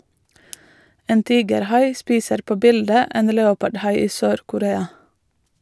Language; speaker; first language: Norwegian; non-native, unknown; Latvian